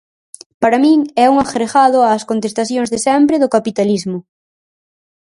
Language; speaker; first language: Galician; native; Galician